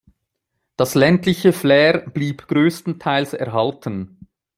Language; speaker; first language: German; native; German